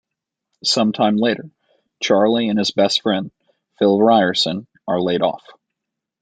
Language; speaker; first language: English; native; English